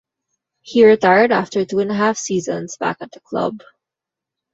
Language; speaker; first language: English; non-native, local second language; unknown